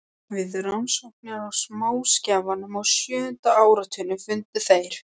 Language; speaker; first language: Icelandic; non-native, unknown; Polish